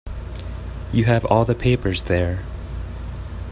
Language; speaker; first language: English; native; English